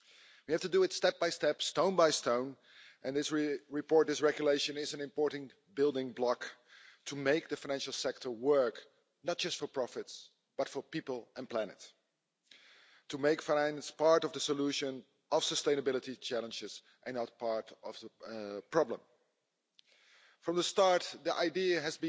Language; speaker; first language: English; non-native, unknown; Dutch